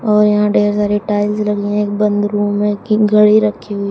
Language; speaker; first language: Hindi; native; Hindi